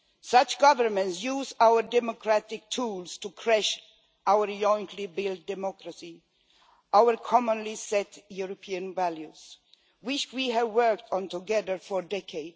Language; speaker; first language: English; non-native, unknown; Swedish